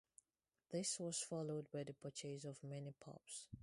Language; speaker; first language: English; non-native, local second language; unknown